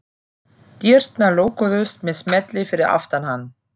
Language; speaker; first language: Icelandic; non-native, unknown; German